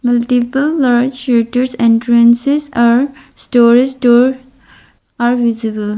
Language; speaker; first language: English; non-native, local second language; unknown